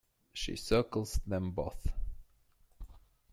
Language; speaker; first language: English; non-native, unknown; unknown